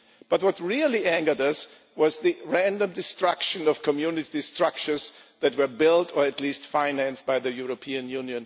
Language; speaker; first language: English; non-native, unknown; German